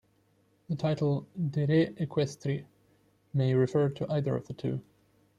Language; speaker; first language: English; non-native, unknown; German